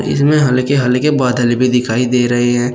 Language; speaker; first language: Hindi; native; Hindi